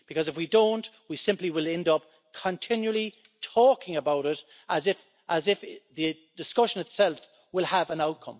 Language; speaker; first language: English; native; English